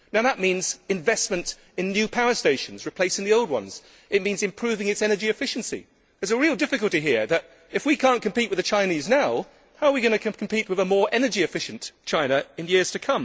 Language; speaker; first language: English; native; English